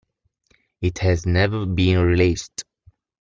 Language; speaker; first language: English; non-native, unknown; Italian